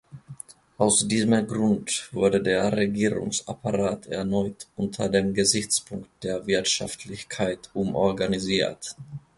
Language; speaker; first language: German; non-native, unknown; Finnish